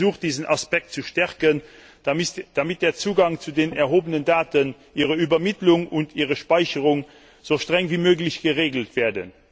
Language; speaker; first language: German; non-native, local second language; Luxembourgish